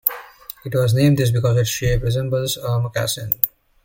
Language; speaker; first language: English; native; English